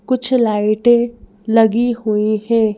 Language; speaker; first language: Hindi; native; Hindi